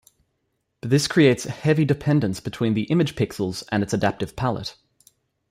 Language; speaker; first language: English; native; English